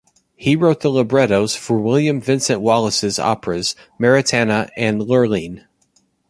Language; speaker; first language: English; native; English